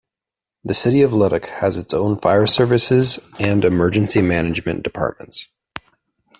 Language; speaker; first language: English; native; English